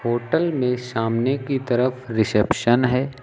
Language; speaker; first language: Hindi; native; Hindi